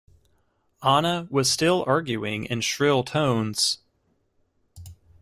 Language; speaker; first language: English; native; English